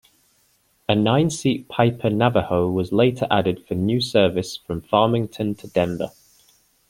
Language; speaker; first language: English; native; English